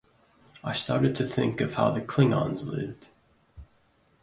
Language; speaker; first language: English; native; English